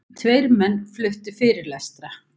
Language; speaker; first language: Icelandic; native; Icelandic